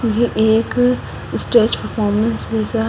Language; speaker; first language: Hindi; non-native, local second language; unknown